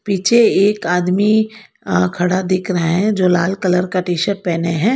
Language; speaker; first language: Hindi; non-native, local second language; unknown